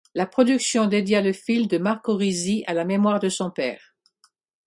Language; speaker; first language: French; non-native, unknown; English